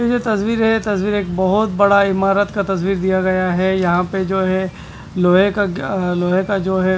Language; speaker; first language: Hindi; non-native, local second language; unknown